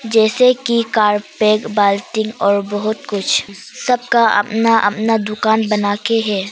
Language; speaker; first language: Hindi; non-native, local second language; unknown